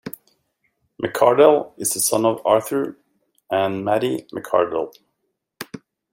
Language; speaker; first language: English; native; English